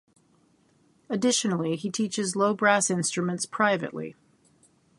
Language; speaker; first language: English; native; English